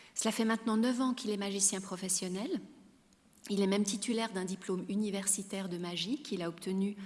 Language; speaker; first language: French; native; French